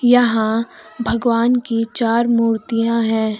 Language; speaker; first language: Hindi; native; Hindi